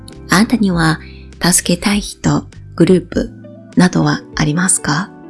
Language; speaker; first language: Japanese; native; Japanese